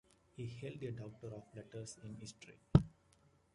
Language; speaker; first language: English; native; English